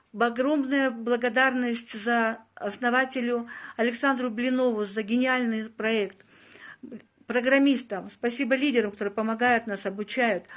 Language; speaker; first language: Russian; native; Russian